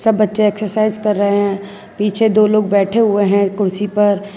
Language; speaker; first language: Hindi; non-native, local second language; Gujarati